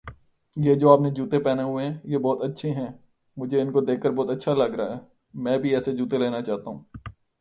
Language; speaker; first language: English; non-native, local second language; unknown